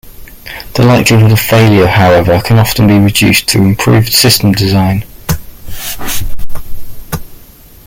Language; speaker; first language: English; native; English